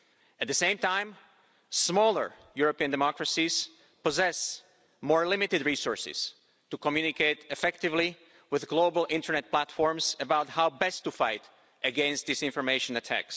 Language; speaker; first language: English; non-native, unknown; Slovak